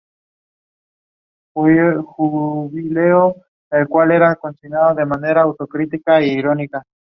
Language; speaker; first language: English; non-native, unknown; Spanish